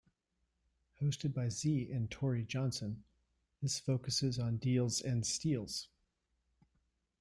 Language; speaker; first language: English; native; English